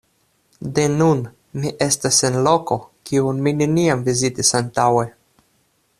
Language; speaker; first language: Esperanto; non-native, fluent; Russian